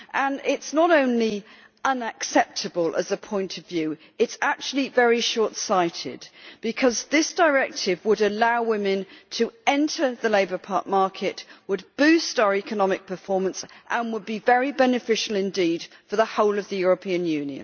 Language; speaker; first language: English; native; English